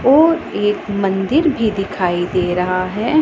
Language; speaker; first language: Hindi; non-native, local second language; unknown